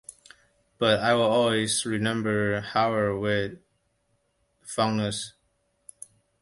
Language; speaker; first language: English; non-native, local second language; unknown